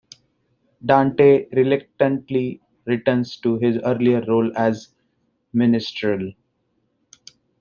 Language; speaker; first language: English; non-native, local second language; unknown